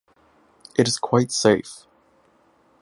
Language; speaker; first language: English; native; English